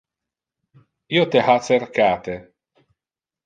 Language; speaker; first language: Interlingua; non-native, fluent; Italian